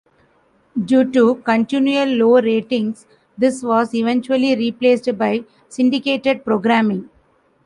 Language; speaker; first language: English; non-native, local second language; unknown